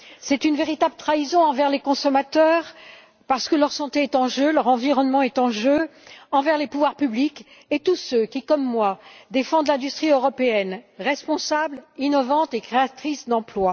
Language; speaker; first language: French; native; French